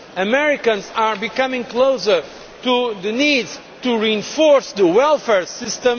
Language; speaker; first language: English; non-native, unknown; Portuguese